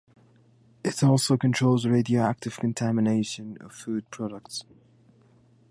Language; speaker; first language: English; native; English